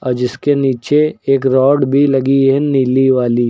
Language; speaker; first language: Hindi; native; Hindi